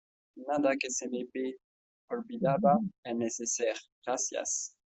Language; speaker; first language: Spanish; non-native, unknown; French